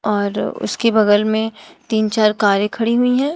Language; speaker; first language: Hindi; native; Hindi